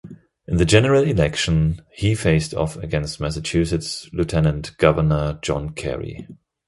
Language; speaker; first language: English; non-native, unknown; German